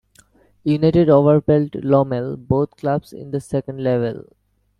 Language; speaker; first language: English; non-native, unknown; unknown